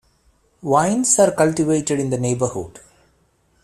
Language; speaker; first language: English; non-native, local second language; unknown